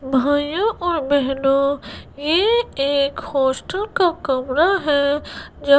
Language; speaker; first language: Hindi; non-native, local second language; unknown